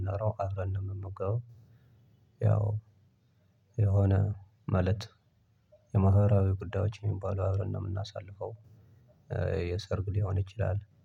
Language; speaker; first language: Amharic; non-native, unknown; Tigrinya